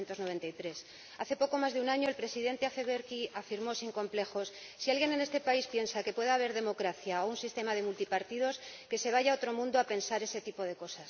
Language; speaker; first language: Spanish; native; Spanish